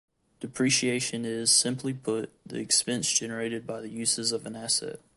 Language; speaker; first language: English; native; English